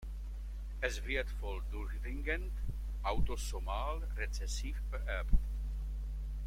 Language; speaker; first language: German; non-native, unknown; Czech